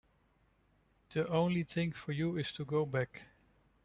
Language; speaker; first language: English; non-native, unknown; Dutch